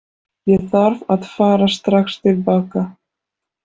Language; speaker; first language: Icelandic; non-native, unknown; Polish